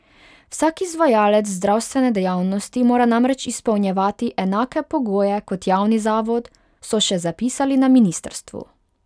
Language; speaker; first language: Slovenian; non-native, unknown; Hungarian